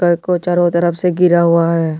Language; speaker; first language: Hindi; non-native, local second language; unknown